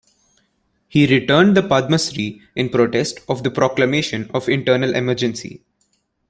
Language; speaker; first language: English; non-native, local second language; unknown